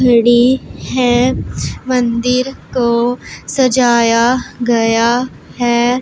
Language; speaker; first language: Hindi; non-native, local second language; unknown